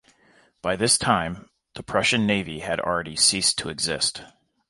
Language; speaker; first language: English; native; English